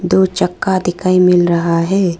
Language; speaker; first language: Hindi; non-native, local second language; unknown